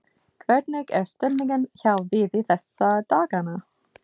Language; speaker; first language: Icelandic; non-native, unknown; English